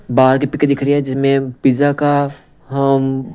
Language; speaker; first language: Hindi; non-native, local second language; Punjabi